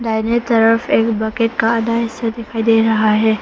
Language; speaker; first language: Hindi; non-native, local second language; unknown